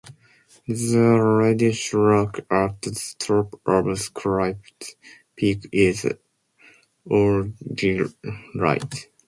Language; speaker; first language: English; non-native, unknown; Japanese